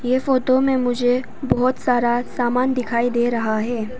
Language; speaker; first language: Hindi; non-native, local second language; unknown